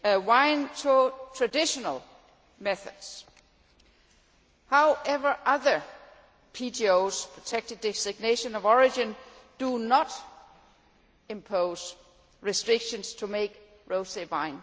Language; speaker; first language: English; non-native, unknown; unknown